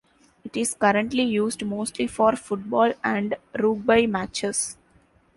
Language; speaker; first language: English; non-native, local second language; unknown